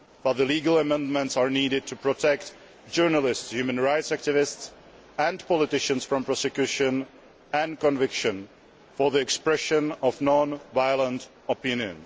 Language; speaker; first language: English; non-native, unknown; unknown